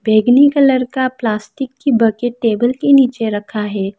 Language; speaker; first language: Hindi; non-native, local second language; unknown